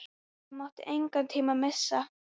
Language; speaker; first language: Icelandic; native; Icelandic